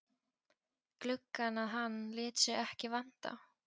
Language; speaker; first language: Icelandic; non-native, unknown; Polish